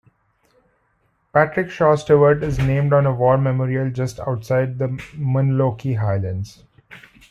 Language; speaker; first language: English; non-native, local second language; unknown